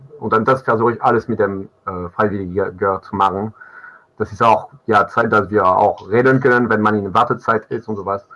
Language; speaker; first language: German; non-native, fluent; French